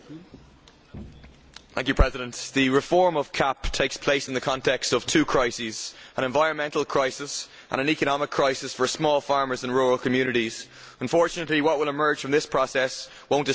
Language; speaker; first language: English; native; English